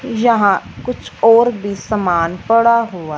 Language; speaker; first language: Hindi; non-native, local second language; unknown